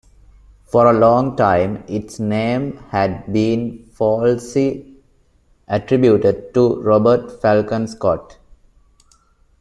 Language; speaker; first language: English; non-native, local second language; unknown